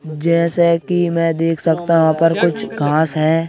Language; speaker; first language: Hindi; native; Hindi